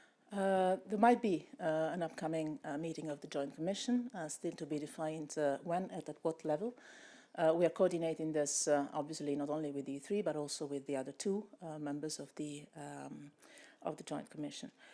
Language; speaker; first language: English; non-native, fluent; Italian